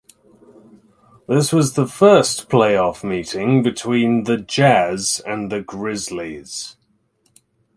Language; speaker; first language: English; native; English